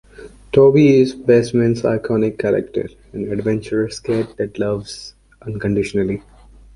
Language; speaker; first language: English; non-native, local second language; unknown